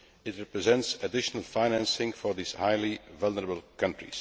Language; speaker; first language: English; non-native, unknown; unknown